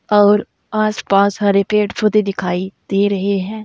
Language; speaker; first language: Hindi; native; Hindi